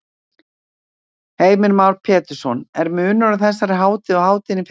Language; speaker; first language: Icelandic; native; Icelandic